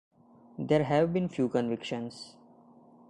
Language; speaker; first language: English; non-native, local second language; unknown